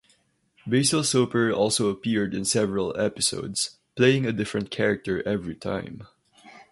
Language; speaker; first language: English; non-native, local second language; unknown